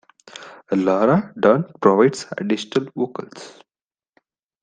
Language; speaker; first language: English; non-native, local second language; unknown